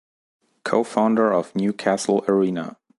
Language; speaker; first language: English; non-native, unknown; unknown